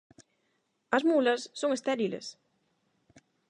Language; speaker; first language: Galician; non-native, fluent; Spanish